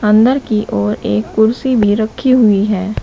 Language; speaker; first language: Hindi; native; Hindi